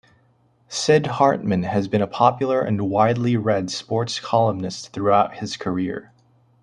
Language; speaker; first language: English; native; English